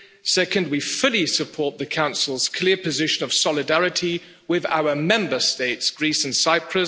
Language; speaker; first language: English; non-native, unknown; German